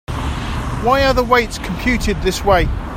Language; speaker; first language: English; native; English